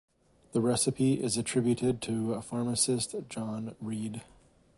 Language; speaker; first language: English; native; English